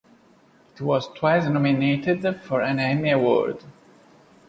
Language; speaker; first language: English; non-native, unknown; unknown